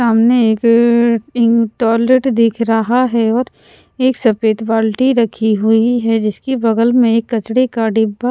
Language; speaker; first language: Hindi; non-native, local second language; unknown